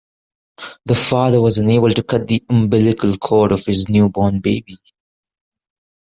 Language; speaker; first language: English; non-native, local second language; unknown